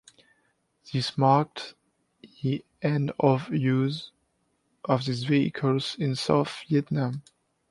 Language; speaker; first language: English; non-native, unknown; French